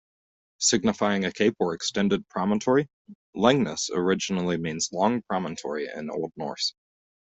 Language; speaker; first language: English; native; English